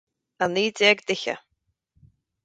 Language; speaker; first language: Irish; native; Irish